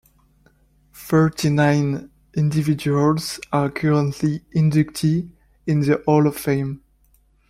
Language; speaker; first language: English; non-native, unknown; French